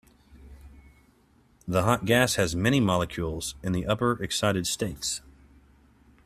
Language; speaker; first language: English; native; English